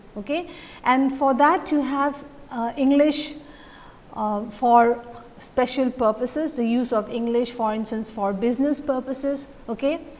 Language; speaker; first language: English; non-native, local second language; Assamese